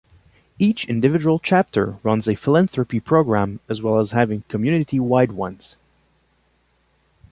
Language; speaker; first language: English; non-native, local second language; French